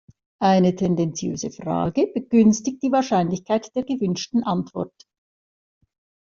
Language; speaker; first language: German; native; German